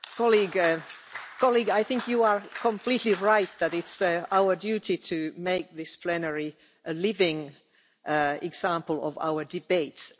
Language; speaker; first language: English; non-native, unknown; Finnish